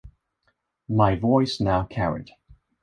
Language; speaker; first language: English; non-native, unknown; Swedish